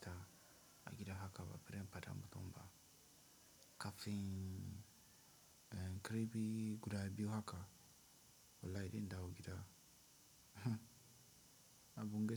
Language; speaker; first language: Hausa; non-native, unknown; Tiv